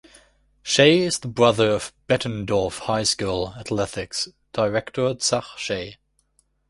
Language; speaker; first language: English; non-native, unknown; German